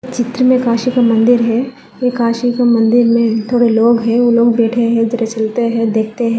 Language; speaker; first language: Hindi; non-native, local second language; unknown